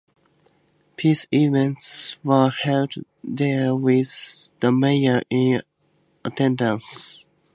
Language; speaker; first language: English; native; English